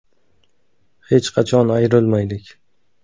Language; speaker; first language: Uzbek; native; Uzbek